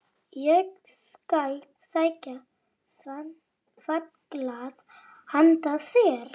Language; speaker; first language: Icelandic; non-native, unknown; Polish